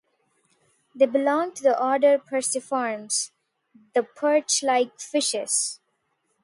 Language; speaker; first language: English; non-native, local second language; Telugu